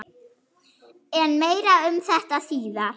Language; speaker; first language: Icelandic; non-native, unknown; German